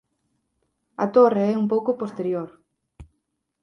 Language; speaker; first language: Galician; native; Galician